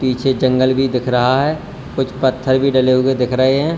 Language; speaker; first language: Hindi; native; Hindi